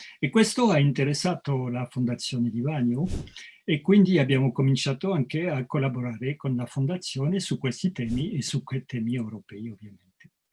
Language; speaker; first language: Italian; non-native, fluent; French